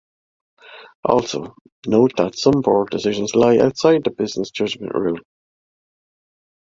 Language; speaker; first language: English; native; English